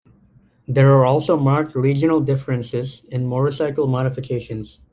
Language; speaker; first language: English; native; English